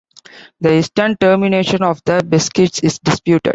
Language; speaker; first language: English; non-native, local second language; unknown